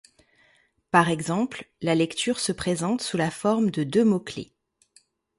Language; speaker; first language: French; native; French